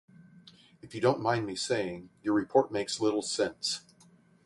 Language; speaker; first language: English; native; English